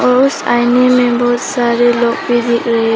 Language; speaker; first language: Hindi; non-native, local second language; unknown